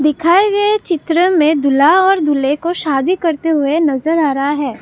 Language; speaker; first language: Hindi; non-native, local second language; Assamese